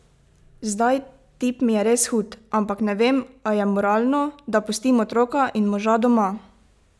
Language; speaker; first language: Slovenian; native; Slovenian